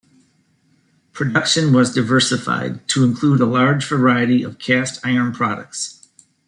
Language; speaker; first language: English; native; English